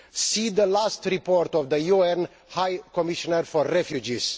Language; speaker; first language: English; non-native, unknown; Romanian